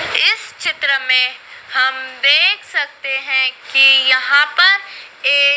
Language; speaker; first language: Hindi; native; Hindi